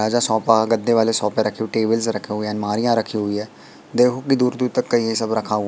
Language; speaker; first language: Hindi; native; Hindi